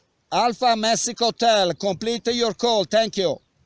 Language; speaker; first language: English; non-native, learner; Italian